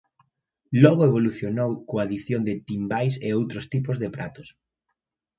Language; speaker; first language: Galician; native; Galician